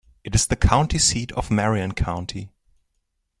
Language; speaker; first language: English; non-native, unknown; German